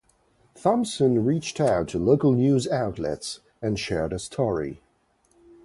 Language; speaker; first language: English; non-native, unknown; French